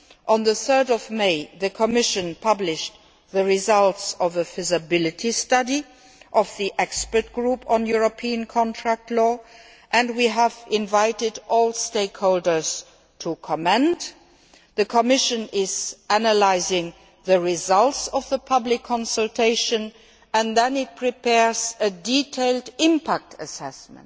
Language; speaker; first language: English; non-native, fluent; Luxembourgish